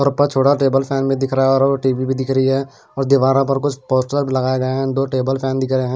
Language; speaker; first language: Hindi; non-native, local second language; Punjabi